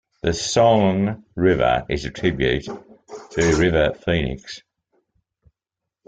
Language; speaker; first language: English; native; English